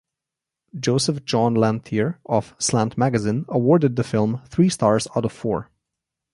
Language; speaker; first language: English; non-native, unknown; Slovenian